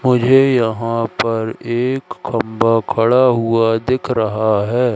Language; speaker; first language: Hindi; native; Hindi